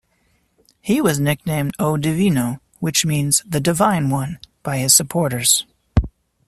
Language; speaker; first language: English; native; English